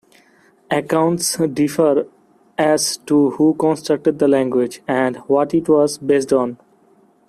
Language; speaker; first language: English; non-native, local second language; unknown